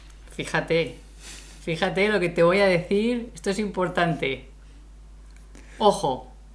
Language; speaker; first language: Spanish; native; Spanish